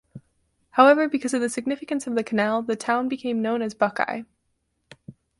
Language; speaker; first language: English; native; English